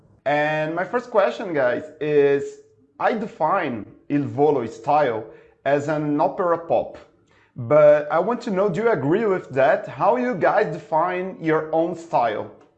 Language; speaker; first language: English; non-native, fluent; Portuguese